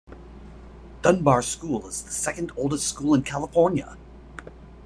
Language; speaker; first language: English; native; English